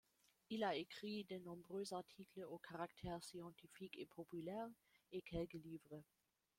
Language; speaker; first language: French; non-native, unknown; German